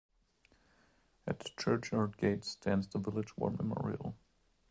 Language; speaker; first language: English; non-native, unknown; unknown